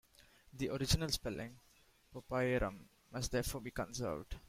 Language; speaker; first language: English; non-native, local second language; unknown